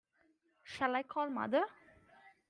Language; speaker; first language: English; non-native, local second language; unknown